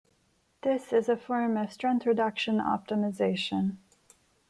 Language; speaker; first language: English; non-native, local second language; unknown